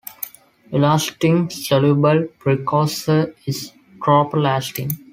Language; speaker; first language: English; non-native, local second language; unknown